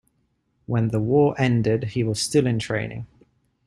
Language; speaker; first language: English; non-native, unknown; Ligurian